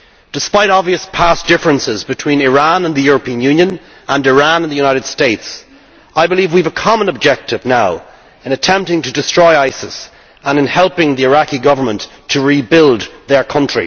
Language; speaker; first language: English; native; English